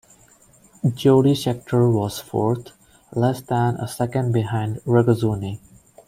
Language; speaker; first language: English; non-native, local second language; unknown